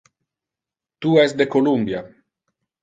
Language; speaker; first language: Interlingua; non-native, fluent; Italian